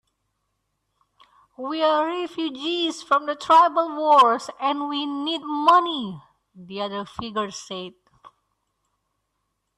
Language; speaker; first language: English; non-native, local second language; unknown